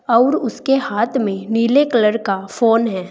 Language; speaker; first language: Hindi; native; Hindi